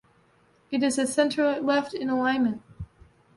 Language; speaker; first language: English; native; English